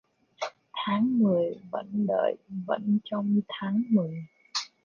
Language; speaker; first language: Vietnamese; early bilingual, heritage; Vietnamese